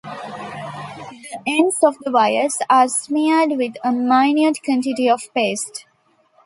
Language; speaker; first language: English; non-native, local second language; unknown